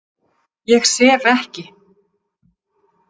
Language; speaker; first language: Icelandic; native; Icelandic